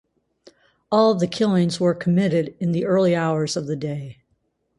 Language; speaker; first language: English; native; English